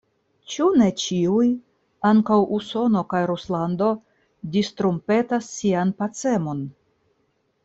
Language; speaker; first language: Esperanto; non-native, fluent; Russian